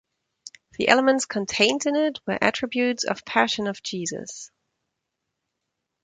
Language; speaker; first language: English; non-native, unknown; German